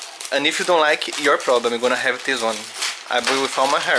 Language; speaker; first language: English; non-native, learner; Portuguese